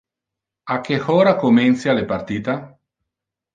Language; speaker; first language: Interlingua; non-native, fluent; Italian